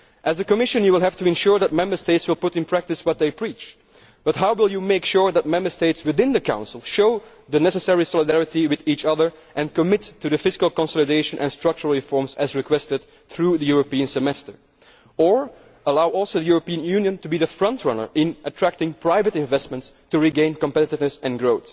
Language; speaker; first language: English; non-native, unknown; Dutch